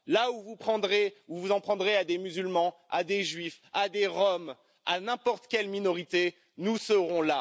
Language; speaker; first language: French; native; French